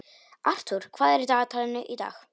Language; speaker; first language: Icelandic; non-native, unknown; Polish